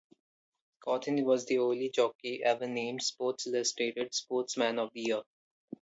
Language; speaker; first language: English; non-native, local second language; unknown